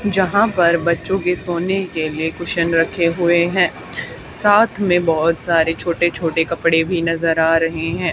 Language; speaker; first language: Hindi; native; Hindi